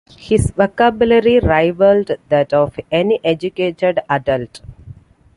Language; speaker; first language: English; non-native, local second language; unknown